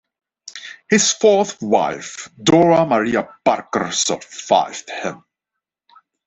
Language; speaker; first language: English; non-native, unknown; Dutch